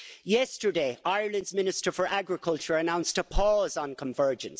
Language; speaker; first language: English; native; English